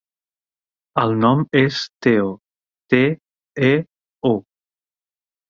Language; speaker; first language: Catalan; native; Catalan